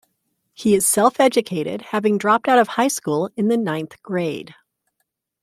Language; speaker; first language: English; native; English